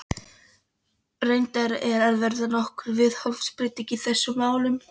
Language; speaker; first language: Icelandic; non-native, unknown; Polish